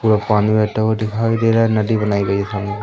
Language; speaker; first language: Hindi; native; Hindi